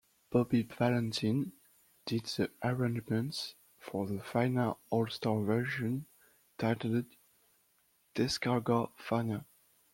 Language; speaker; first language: English; non-native, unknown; French